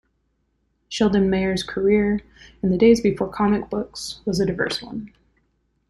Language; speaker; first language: English; native; English